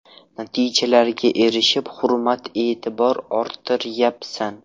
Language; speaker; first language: Uzbek; non-native, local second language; Russian